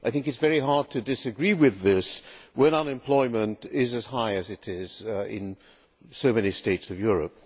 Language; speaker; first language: English; non-native, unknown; Hungarian